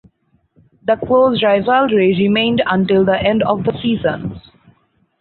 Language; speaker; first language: English; non-native, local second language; Bangla